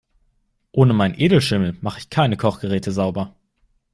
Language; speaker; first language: German; native; German